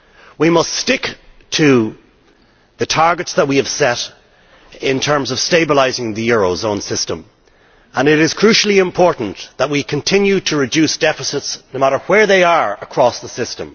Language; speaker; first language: English; native; English